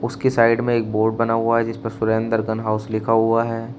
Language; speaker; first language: Hindi; native; Hindi